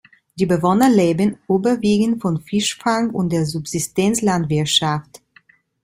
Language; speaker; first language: German; non-native, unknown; Italian